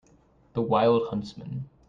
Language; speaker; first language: English; native; English